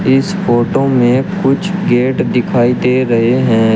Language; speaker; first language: Hindi; native; Hindi